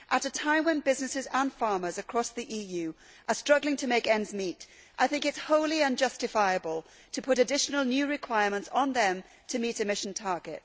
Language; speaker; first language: English; native; English